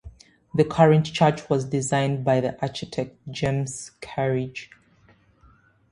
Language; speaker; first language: English; native; English